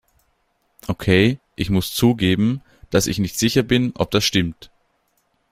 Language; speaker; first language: German; native; German